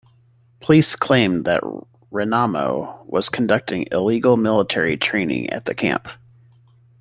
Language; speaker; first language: English; native; English